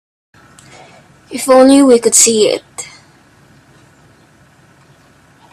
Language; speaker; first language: English; non-native, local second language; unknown